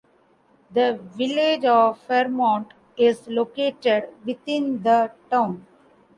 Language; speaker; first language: English; non-native, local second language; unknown